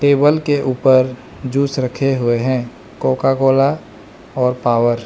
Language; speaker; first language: Hindi; non-native, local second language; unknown